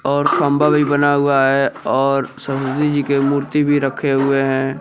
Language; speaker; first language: Hindi; native; Hindi